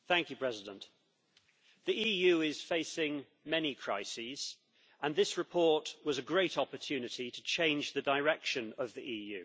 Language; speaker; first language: English; native; English